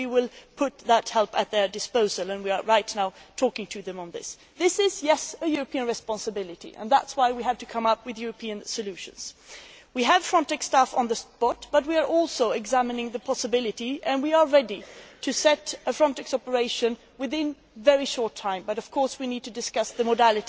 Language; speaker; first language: English; non-native, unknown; Swedish